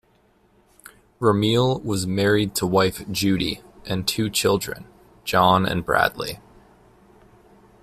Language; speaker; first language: English; native; English